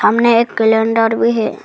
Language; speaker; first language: Hindi; non-native, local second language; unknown